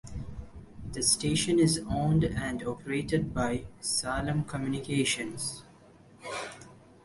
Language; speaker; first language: English; non-native, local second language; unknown